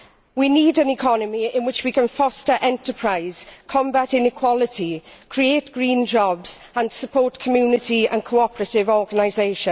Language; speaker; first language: English; native; English